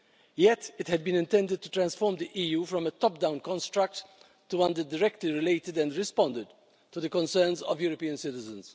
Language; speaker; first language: English; non-native, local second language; Maltese